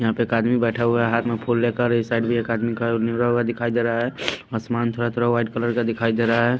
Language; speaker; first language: Hindi; non-native, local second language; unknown